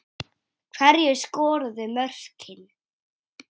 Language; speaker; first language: Icelandic; native; Icelandic